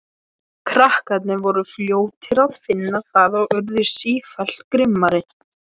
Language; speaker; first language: Icelandic; non-native, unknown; Polish